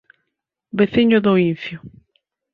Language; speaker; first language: Galician; native; Galician